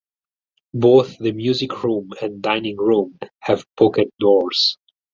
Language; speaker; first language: English; non-native, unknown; Italian